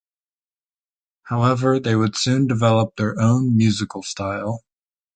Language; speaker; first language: English; native; English